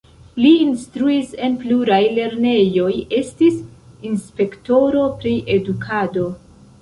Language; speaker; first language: Esperanto; non-native, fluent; Central Kurdish